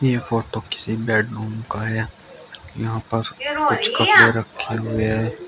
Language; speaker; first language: Hindi; native; Hindi